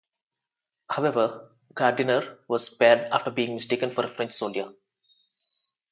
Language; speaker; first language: English; non-native, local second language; Telugu